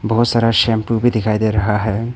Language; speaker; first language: Hindi; non-native, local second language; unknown